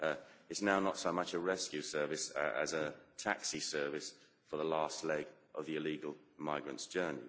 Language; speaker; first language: English; native; English